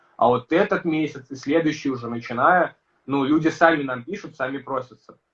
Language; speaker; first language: Russian; native; Russian